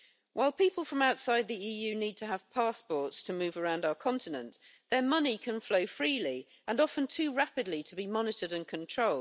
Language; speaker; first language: English; native; English